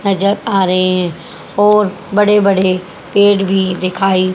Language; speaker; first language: Hindi; native; Hindi